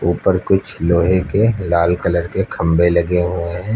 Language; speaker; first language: Hindi; native; Hindi